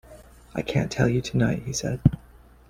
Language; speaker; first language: English; native; English